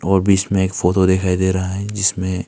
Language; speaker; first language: Hindi; non-native, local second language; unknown